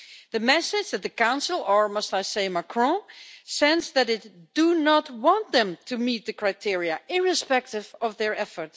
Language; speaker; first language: English; non-native, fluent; Dutch